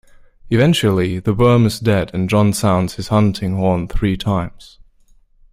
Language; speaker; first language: English; native; English